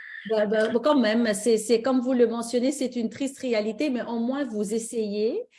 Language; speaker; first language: French; native; French